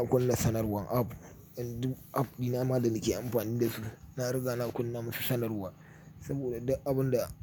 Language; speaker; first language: Hausa; native; Hausa